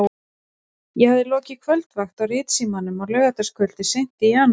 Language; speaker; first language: Icelandic; native; Icelandic